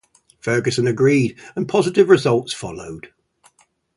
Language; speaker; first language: English; native; English